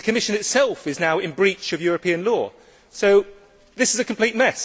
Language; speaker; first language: English; native; English